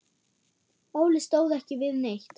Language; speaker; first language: Icelandic; non-native, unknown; German